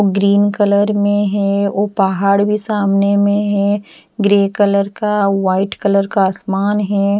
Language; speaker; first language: Hindi; non-native, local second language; Bhojpuri